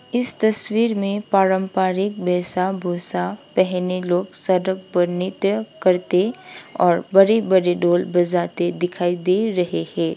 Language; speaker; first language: Hindi; non-native, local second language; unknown